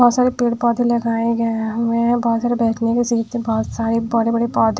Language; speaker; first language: Hindi; non-native, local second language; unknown